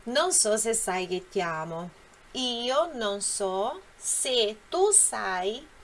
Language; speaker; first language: Italian; non-native, fluent; Portuguese